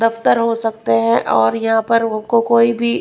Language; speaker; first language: Hindi; non-native, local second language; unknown